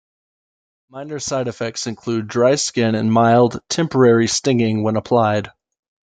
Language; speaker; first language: English; native; English